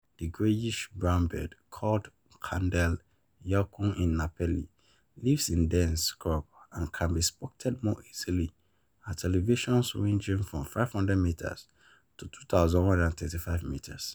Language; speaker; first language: English; non-native, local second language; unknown